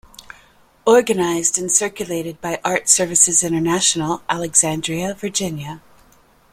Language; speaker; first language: English; native; English